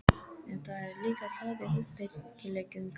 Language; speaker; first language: Icelandic; non-native, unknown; English